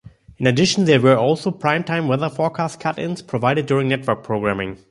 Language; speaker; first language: English; non-native, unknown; German